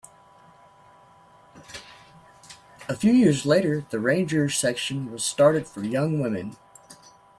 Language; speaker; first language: English; native; English